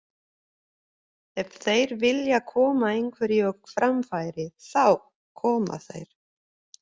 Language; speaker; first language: Icelandic; non-native, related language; Swedish